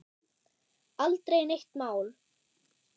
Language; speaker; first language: Icelandic; non-native, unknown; German